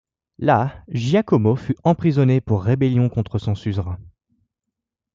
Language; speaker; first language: French; native; French